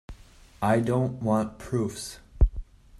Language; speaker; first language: English; native; English